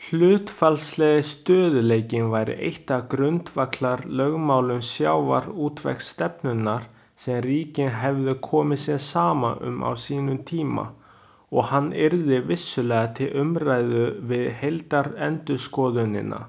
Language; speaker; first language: Icelandic; non-native, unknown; Chinese